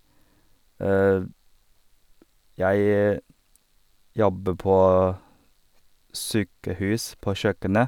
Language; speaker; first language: Norwegian; non-native, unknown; Chinese